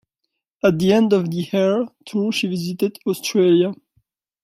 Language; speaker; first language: English; non-native, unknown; French